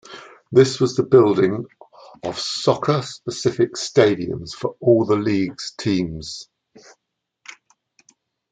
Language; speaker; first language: English; native; English